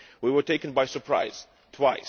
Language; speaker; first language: English; non-native, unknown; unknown